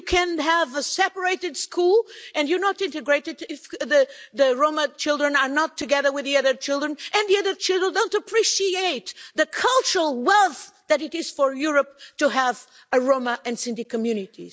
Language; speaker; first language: English; non-native, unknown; Portuguese